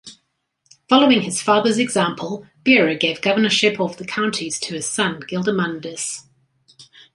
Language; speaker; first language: English; native; English